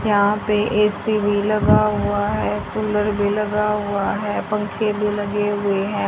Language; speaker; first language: Hindi; native; Hindi